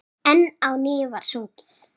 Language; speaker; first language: Icelandic; native; Icelandic